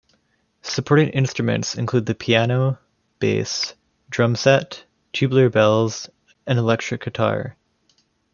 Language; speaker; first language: English; native; English